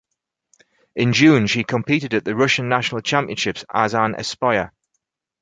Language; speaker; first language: English; native; English